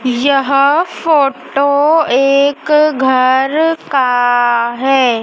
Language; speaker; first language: Hindi; native; Hindi